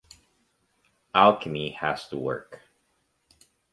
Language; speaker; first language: English; native; English